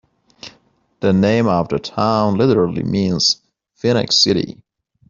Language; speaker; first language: English; non-native, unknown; Persian